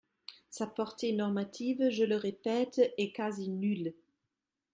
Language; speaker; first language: French; non-native, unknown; German